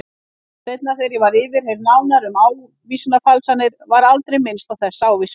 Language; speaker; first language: Icelandic; native; Icelandic